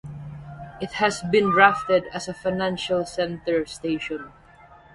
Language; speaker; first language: English; non-native, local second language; Waray